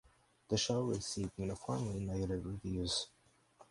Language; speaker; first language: English; native; English